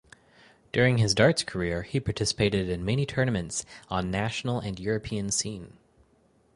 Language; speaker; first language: English; native; English